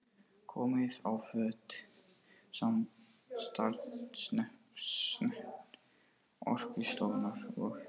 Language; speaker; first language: Icelandic; non-native, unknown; Portuguese